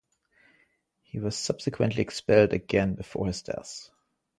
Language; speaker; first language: English; non-native, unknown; German